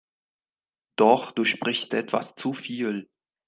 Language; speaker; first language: German; non-native, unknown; Spanish